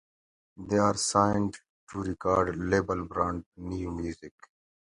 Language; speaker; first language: English; native; English